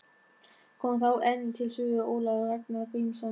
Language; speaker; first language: Icelandic; non-native, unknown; German